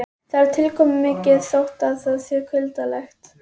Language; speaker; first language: Icelandic; native; Icelandic